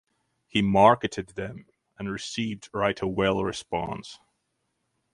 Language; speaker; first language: English; non-native, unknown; Latvian